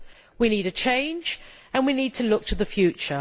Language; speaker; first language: English; native; English